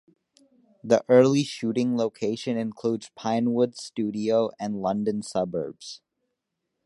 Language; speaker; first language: English; native; English